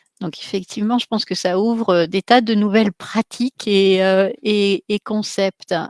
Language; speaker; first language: French; native; French